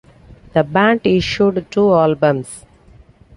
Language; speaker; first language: English; non-native, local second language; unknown